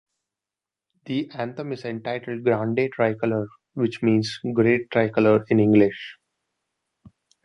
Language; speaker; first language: English; non-native, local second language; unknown